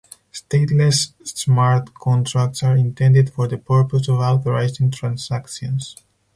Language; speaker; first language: English; non-native, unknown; Spanish